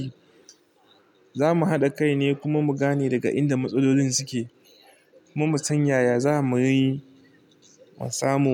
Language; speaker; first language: Hausa; non-native, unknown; Igbo